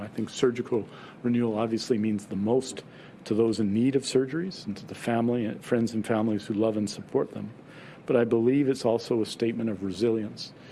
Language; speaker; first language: English; native; English